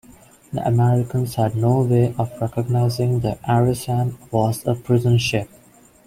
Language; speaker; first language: English; non-native, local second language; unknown